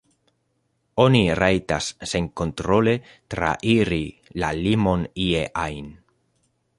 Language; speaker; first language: Esperanto; non-native, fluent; Spanish